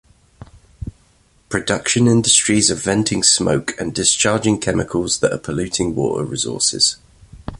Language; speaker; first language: English; native; English